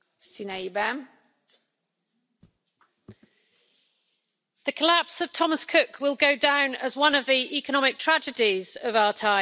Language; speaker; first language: English; native; English